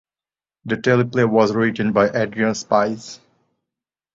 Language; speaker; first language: English; non-native, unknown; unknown